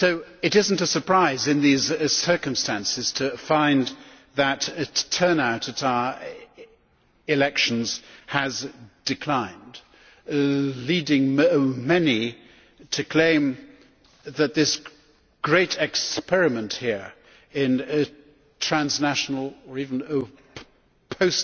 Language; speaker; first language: English; native; English